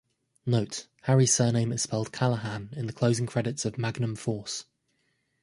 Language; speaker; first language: English; native; English